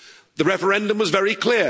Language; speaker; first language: English; native; English